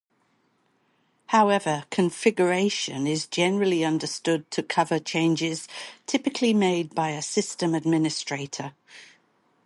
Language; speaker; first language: English; native; English